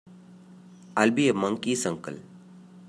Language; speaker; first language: English; non-native, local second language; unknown